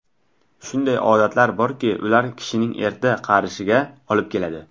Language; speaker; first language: Uzbek; non-native, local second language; Tajik